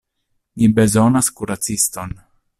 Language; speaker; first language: Esperanto; non-native, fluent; Italian